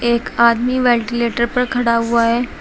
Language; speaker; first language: Hindi; native; Hindi